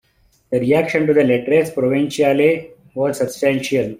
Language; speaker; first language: English; non-native, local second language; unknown